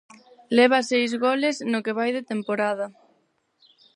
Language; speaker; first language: Galician; non-native, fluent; Spanish